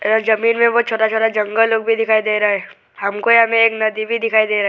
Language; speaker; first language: Hindi; non-native, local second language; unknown